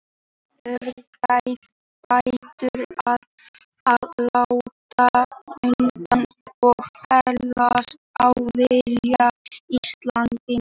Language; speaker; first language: Icelandic; native; Icelandic